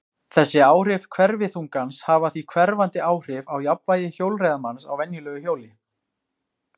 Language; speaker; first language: Icelandic; native; Icelandic